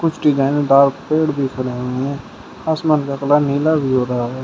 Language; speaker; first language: Hindi; native; Hindi